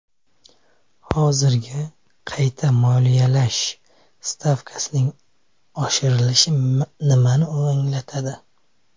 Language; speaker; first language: Uzbek; native; Uzbek